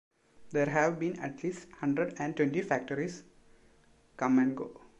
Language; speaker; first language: English; non-native, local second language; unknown